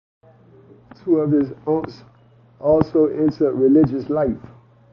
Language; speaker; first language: English; native; English